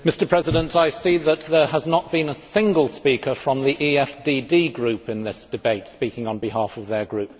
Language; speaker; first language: English; native; English